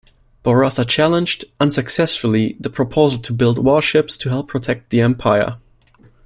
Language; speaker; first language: English; non-native, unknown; German